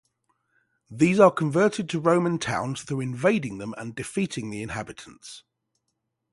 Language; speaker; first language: English; native; English